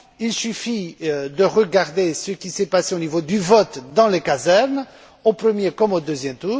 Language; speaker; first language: French; non-native, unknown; Romanian